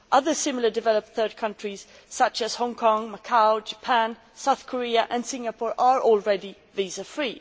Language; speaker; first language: English; non-native, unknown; Swedish